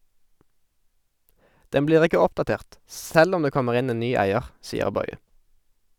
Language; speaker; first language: Norwegian; native; Norwegian